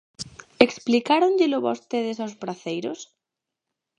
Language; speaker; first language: Galician; native; Galician